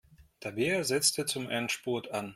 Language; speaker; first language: German; non-native, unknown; Russian